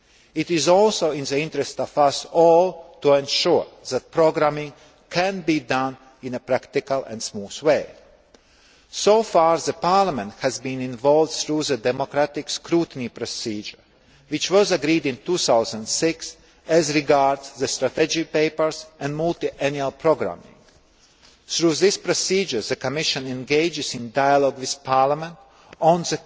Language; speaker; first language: English; non-native, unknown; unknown